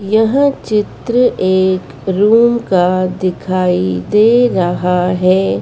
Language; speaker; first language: Hindi; native; Hindi